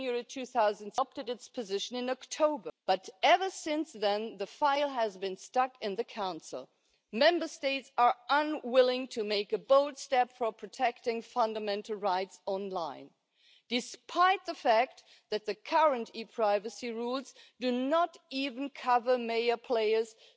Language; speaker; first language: English; non-native, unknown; German